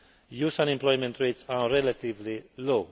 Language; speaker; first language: English; non-native, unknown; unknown